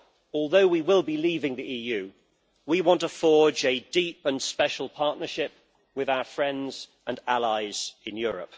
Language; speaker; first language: English; native; English